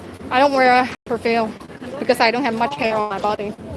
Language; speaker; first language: English; non-native, fluent; Chinese